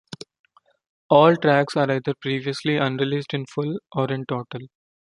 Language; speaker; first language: English; non-native, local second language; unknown